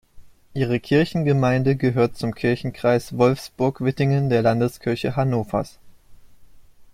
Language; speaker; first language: German; native; German